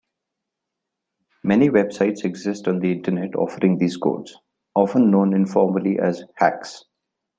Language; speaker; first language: English; non-native, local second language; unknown